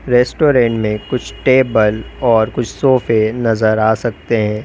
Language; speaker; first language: Hindi; native; Hindi